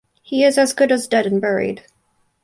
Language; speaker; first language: English; native; English